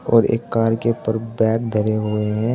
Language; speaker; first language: Hindi; native; Hindi